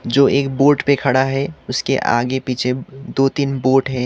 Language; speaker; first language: Hindi; non-native, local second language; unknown